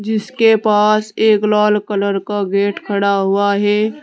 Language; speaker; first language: Hindi; native; Hindi